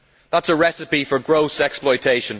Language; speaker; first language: English; native; English